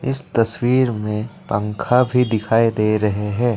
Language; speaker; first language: Hindi; non-native, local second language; Assamese